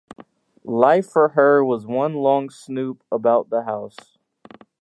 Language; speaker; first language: English; native; English